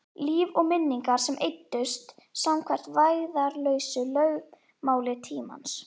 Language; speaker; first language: Icelandic; native; Icelandic